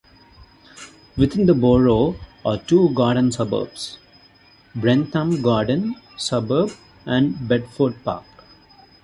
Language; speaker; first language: English; non-native, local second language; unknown